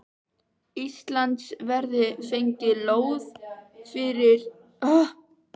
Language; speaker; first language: Icelandic; native; Icelandic